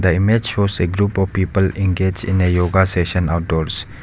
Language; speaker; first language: English; non-native, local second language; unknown